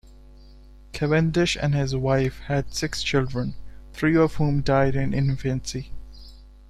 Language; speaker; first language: English; non-native, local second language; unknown